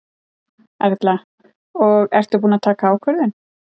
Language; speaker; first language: Icelandic; native; Icelandic